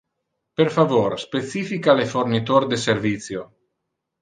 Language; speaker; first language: Interlingua; non-native, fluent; Italian